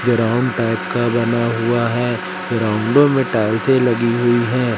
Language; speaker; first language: Hindi; native; Hindi